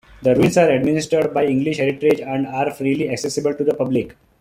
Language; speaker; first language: English; non-native, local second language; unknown